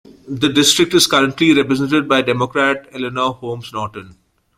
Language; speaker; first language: English; native; English